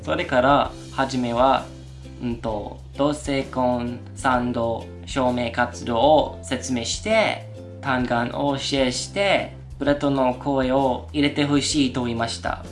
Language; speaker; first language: Japanese; non-native, learner; English